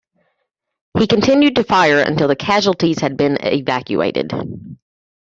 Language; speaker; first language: English; native; English